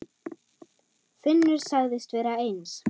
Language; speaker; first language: Icelandic; non-native, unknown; German